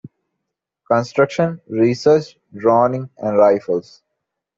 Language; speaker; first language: English; non-native, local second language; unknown